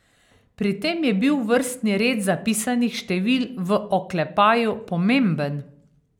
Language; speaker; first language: Slovenian; native; Slovenian